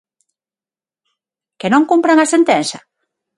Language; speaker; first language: Galician; non-native, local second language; Spanish